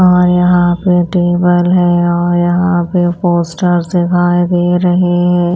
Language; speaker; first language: Hindi; non-native, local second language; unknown